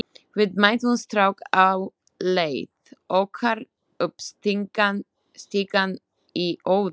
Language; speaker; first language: Icelandic; non-native, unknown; Slovak